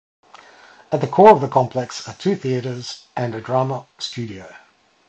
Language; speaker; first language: English; native; English